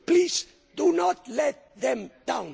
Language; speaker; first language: English; non-native, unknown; Spanish